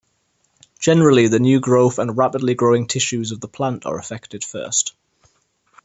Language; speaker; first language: English; native; English